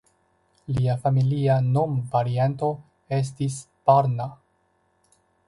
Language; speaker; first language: Esperanto; non-native, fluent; Chinese